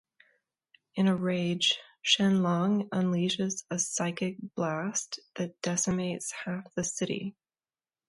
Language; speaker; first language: English; native; English